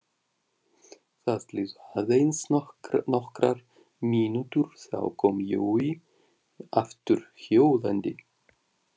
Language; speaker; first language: Icelandic; non-native, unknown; Russian